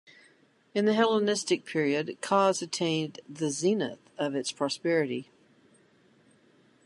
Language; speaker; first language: English; native; English